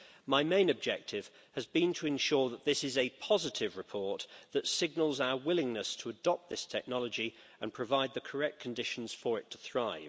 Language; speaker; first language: English; native; English